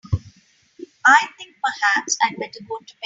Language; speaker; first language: English; non-native, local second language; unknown